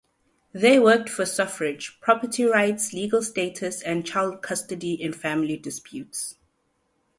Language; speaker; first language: English; non-native, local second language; Zulu